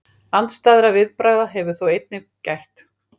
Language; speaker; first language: Icelandic; native; Icelandic